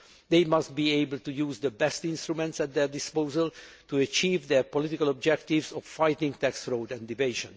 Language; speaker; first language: English; non-native, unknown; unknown